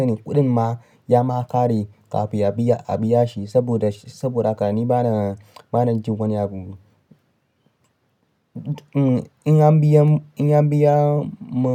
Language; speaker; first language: Hausa; non-native, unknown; Yoruba